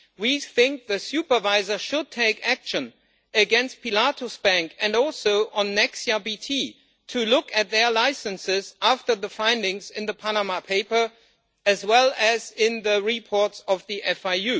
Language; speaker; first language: English; non-native, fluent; German